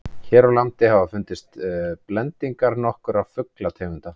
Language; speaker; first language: Icelandic; native; Icelandic